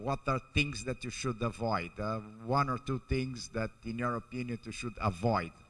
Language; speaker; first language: English; non-native, fluent; Portuguese